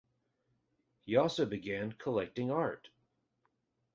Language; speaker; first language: English; native; English